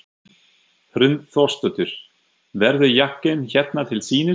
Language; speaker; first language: Icelandic; non-native, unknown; German